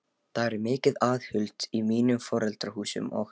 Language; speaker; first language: Icelandic; non-native, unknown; Lithuanian